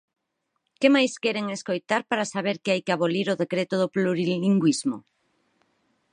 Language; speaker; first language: Galician; non-native, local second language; Spanish